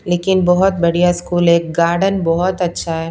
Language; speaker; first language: Hindi; non-native, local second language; Punjabi